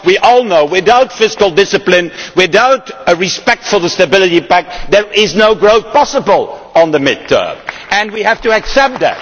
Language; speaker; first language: English; non-native, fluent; Dutch